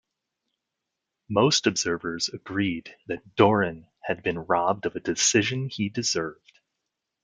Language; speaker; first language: English; native; English